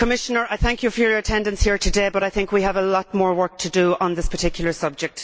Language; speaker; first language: English; native; English